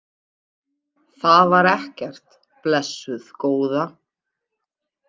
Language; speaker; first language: Icelandic; native; Icelandic